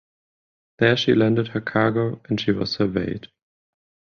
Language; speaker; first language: English; non-native, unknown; German